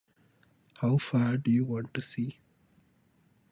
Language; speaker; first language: English; non-native, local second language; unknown